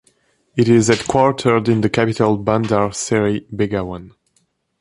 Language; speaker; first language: English; non-native, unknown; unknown